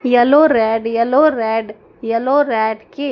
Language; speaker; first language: Hindi; native; Hindi